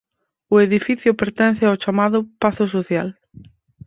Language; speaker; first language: Galician; native; Galician